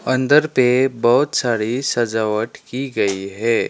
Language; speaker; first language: Hindi; non-native, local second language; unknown